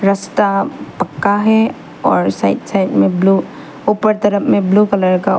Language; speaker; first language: Hindi; non-native, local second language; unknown